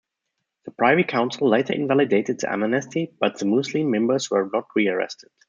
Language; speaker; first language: English; non-native, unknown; German